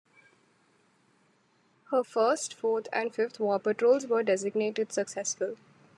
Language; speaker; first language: English; non-native, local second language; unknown